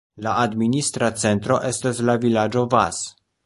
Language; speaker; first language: Esperanto; non-native, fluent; Polish